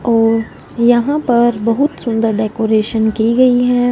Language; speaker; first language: Hindi; non-native, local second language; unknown